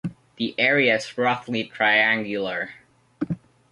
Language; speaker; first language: English; native; English